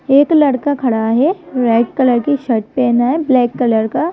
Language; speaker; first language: Hindi; native; Hindi